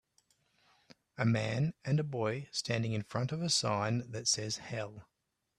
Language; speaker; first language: English; native; English